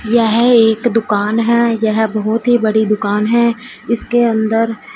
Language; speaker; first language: Hindi; non-native, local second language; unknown